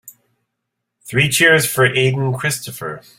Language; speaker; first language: English; native; English